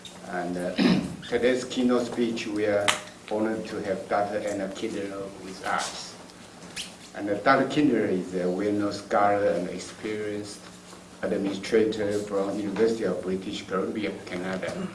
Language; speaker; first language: English; non-native, fluent; Chinese